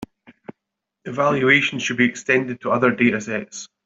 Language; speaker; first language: English; native; English